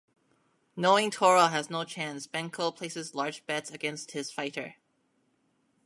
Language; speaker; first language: English; native; English